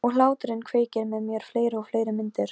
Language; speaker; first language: Icelandic; non-native, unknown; Polish